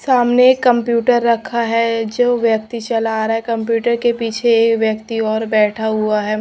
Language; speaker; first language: Hindi; non-native, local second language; Punjabi